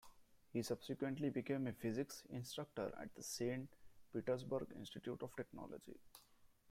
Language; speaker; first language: English; non-native, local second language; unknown